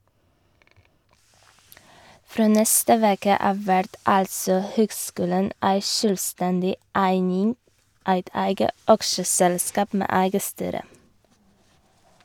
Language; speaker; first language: Norwegian; non-native, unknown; Polish